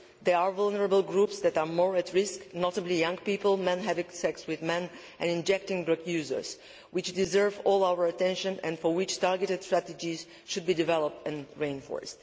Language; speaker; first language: English; non-native, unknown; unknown